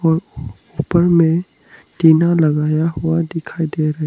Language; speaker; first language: Hindi; non-native, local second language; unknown